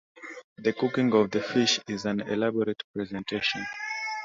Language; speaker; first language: English; non-native, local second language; Swahili